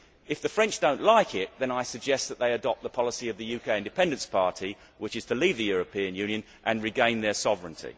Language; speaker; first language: English; native; English